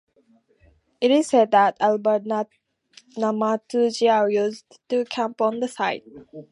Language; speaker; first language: English; native; English